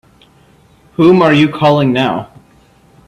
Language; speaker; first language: English; native; English